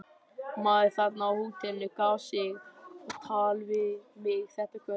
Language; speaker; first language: Icelandic; native; Icelandic